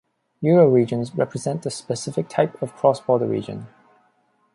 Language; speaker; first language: English; non-native, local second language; Cantonese